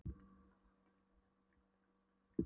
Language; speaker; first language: Icelandic; non-native, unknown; Polish